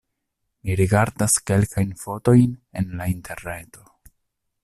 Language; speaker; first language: Esperanto; non-native, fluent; Italian